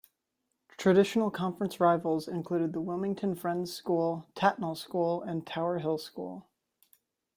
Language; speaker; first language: English; native; English